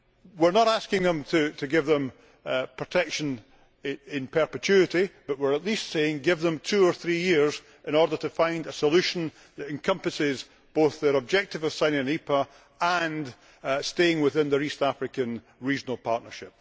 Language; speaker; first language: English; native; English